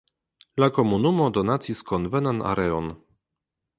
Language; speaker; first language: Esperanto; non-native, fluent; Polish